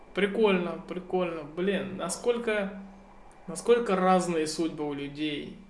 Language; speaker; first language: Russian; native; Russian